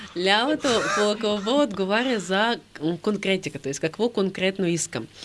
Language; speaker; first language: Bulgarian; non-native, fluent; Russian